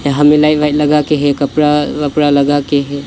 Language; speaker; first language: Hindi; non-native, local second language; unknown